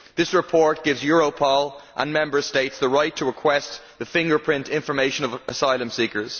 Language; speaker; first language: English; native; English